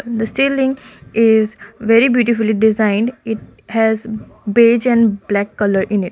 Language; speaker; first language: English; non-native, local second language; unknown